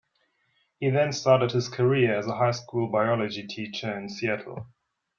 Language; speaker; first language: English; non-native, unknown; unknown